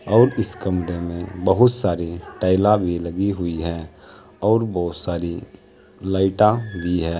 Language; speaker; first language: Hindi; native; Hindi